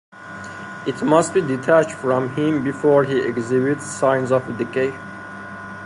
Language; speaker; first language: English; non-native, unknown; Persian